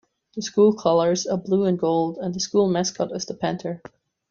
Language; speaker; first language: English; non-native, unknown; German